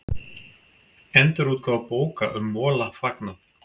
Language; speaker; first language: Icelandic; native; Icelandic